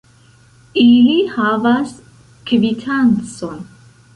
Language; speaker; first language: Esperanto; non-native, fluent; Central Kurdish